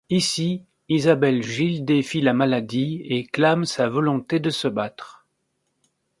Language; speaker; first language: French; native; French